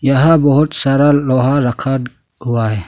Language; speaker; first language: Hindi; non-native, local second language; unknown